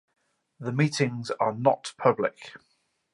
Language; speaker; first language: English; native; English